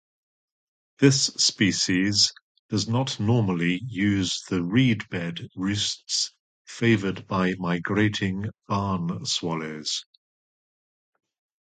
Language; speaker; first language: English; native; English